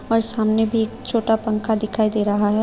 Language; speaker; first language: Hindi; non-native, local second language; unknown